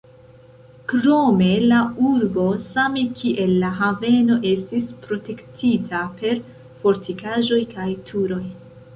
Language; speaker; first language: Esperanto; non-native, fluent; Central Kurdish